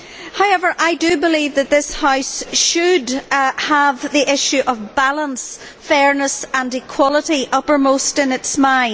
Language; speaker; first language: English; native; English